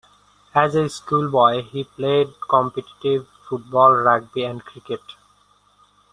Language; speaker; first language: English; non-native, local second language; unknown